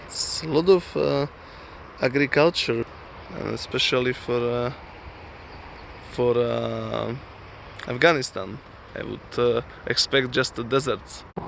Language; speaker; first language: English; non-native, fluent; Slovak